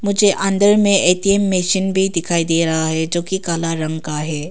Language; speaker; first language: Hindi; non-native, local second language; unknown